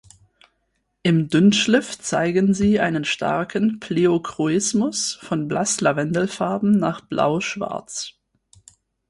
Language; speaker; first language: German; native; German